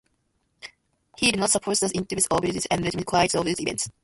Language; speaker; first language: English; non-native, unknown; Japanese